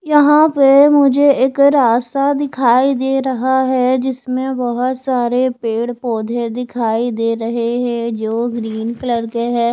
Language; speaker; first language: Hindi; non-native, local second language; Punjabi